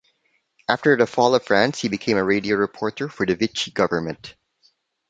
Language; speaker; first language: English; non-native, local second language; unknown